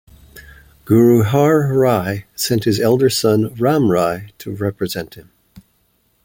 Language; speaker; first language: English; native; English